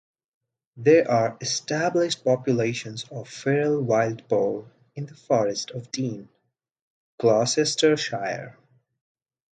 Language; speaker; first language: English; non-native, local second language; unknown